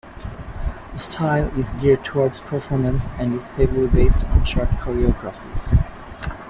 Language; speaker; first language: English; native; English